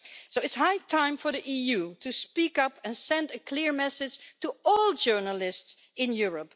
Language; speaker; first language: English; non-native, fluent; Dutch